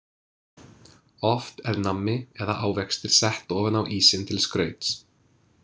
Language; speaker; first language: Icelandic; non-native, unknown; English